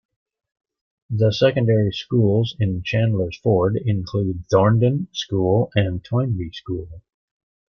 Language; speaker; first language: English; native; English